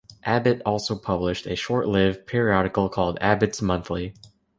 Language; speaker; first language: English; native; English